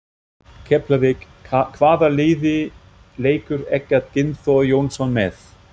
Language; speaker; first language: Icelandic; non-native, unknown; German